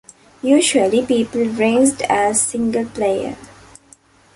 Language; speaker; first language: English; non-native, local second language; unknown